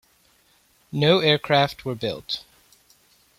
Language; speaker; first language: English; native; English